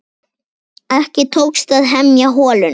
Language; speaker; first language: Icelandic; native; Icelandic